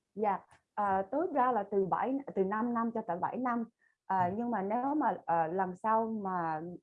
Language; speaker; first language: Vietnamese; early bilingual, other home language; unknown